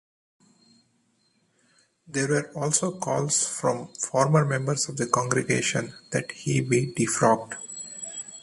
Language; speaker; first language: English; non-native, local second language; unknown